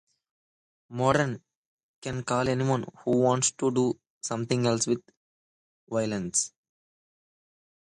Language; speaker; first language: English; native; English